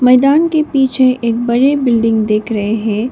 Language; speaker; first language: Hindi; non-native, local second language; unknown